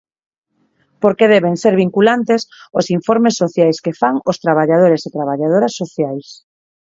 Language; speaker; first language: Galician; non-native, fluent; Spanish